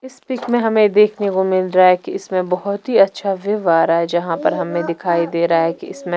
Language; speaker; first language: Hindi; non-native, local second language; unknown